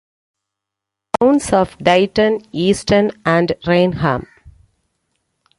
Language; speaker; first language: English; non-native, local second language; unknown